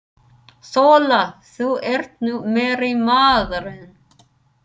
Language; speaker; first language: Icelandic; non-native, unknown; English